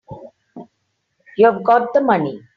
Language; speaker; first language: English; non-native, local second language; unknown